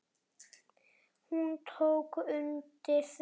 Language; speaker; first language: Icelandic; native; Icelandic